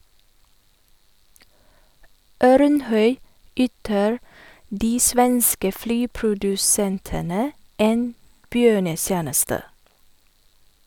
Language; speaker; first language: Norwegian; non-native, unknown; Chinese